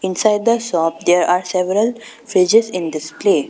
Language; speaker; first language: English; non-native, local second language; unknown